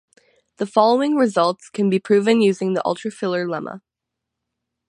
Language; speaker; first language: English; native; English